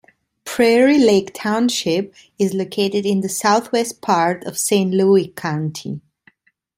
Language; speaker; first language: English; non-native, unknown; Italian